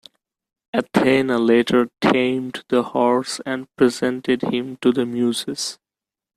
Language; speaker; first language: English; non-native, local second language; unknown